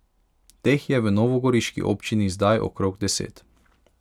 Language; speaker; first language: Slovenian; non-native, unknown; Hungarian